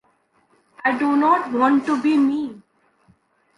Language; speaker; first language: English; non-native, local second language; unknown